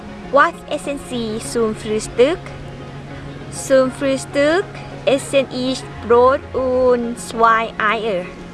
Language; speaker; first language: German; non-native, learner; Thai